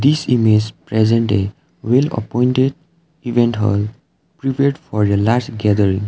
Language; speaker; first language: English; non-native, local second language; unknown